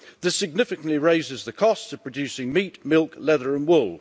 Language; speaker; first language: English; native; English